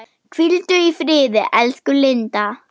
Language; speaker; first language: Icelandic; non-native, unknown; German